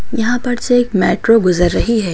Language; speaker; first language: Hindi; native; Hindi